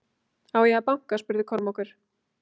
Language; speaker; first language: Icelandic; native; Icelandic